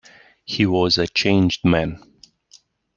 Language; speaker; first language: English; non-native, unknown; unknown